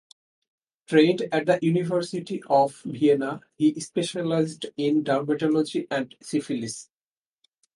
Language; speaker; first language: English; non-native, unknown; Bangla